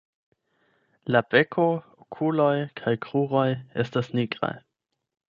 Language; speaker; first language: Esperanto; non-native, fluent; German